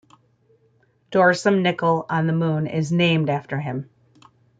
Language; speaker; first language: English; native; English